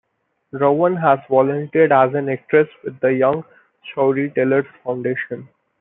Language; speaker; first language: English; non-native, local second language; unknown